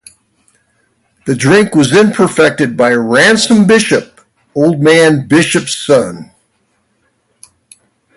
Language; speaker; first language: English; native; English